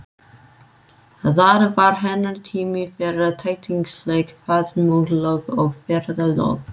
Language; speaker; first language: Icelandic; non-native, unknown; English